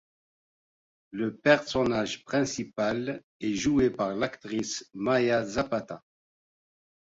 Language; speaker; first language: French; non-native, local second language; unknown